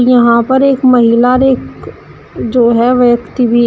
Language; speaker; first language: Hindi; native; Hindi